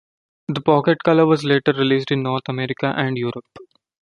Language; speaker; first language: English; non-native, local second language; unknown